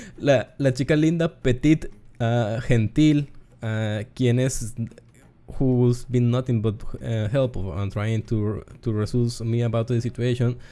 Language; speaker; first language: English; non-native, learner; Spanish